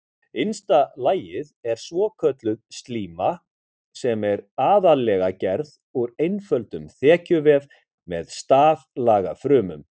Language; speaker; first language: Icelandic; native; Icelandic